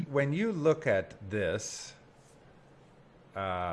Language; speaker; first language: English; native; English